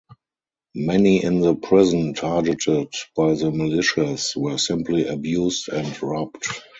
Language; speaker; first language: English; non-native, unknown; German